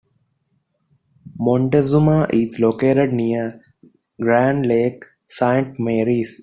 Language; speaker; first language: English; non-native, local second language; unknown